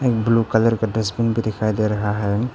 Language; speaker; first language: Hindi; non-native, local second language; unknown